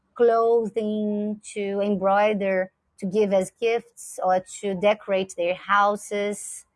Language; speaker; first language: English; non-native, fluent; Portuguese